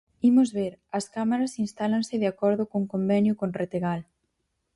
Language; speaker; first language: Galician; native; Galician